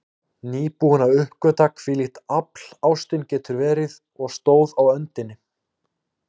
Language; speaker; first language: Icelandic; native; Icelandic